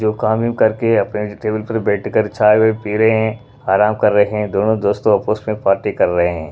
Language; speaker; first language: Hindi; non-native, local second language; Punjabi